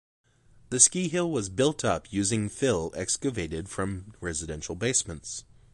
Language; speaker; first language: English; native; English